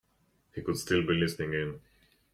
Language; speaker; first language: English; native; English